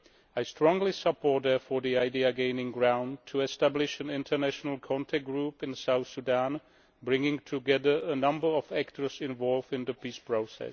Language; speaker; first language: English; non-native, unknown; Czech